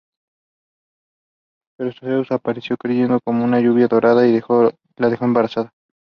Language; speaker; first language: English; non-native, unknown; Spanish